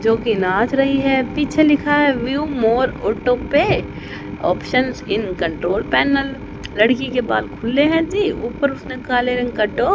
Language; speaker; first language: Hindi; native; Hindi